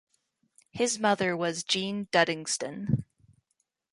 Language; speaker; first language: English; native; English